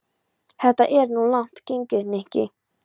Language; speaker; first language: Icelandic; non-native, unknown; Polish